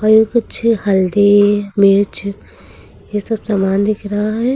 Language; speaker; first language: Hindi; native; Hindi